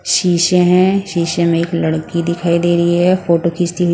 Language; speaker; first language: Hindi; non-native, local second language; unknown